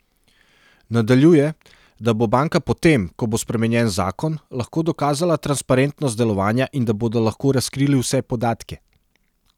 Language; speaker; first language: Slovenian; non-native, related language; Serbian